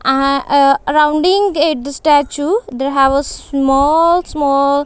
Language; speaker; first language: English; non-native, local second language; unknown